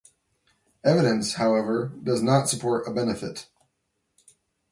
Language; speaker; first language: English; native; English